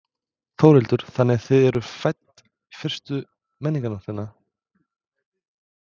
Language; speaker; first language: Icelandic; non-native, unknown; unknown